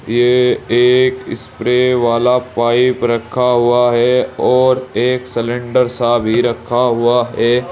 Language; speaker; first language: Hindi; native; Hindi